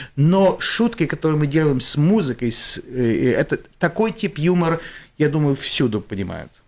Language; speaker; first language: Russian; early bilingual, other home language; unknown